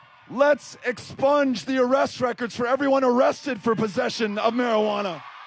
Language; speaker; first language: English; native; English